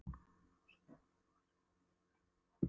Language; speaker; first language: Icelandic; non-native, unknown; Polish